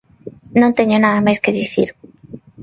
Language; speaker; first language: Galician; non-native, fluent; Spanish